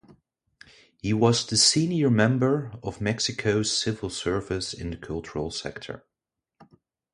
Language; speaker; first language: English; non-native, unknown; Dutch